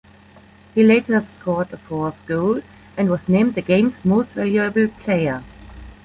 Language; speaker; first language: English; non-native, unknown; German